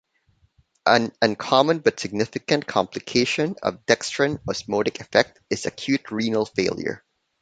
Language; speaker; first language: English; non-native, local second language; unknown